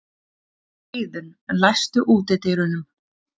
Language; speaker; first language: Icelandic; native; Icelandic